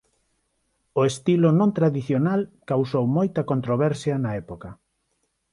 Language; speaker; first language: Galician; non-native, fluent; Spanish